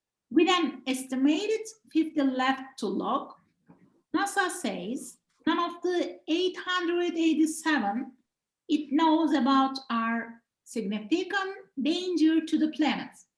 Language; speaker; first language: English; non-native, fluent; Turkish